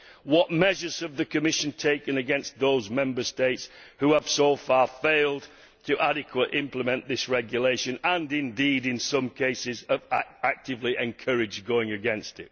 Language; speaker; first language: English; native; English